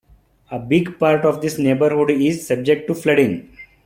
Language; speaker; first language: English; non-native, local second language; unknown